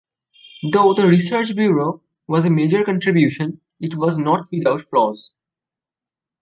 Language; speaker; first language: English; non-native, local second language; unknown